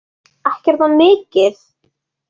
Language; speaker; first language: Icelandic; native; Icelandic